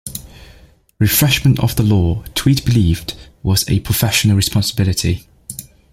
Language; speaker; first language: English; native; English